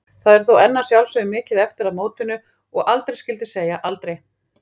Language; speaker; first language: Icelandic; native; Icelandic